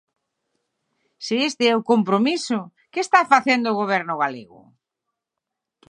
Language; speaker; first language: Galician; native; Galician